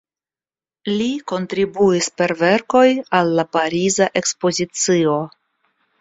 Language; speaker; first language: Esperanto; non-native, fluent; Russian